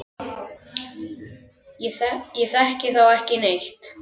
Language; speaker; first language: Icelandic; native; Icelandic